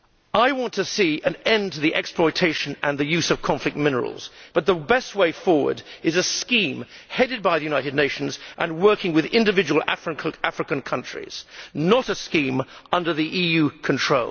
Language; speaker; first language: English; native; English